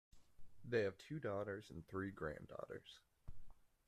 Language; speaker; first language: English; native; English